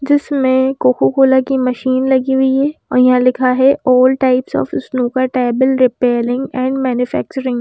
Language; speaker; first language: Hindi; native; Hindi